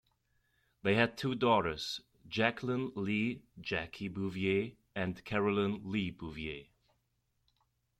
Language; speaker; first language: English; non-native, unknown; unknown